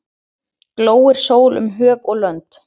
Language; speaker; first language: Icelandic; native; Icelandic